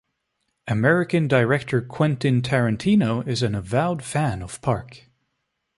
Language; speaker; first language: English; native; English